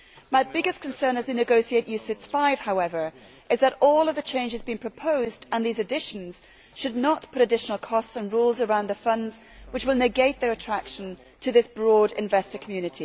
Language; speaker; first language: English; native; English